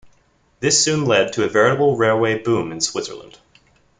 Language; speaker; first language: English; native; English